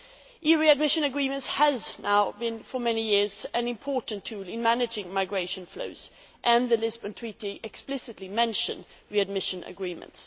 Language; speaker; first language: English; non-native, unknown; Swedish